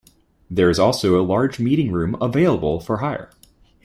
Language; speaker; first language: English; native; English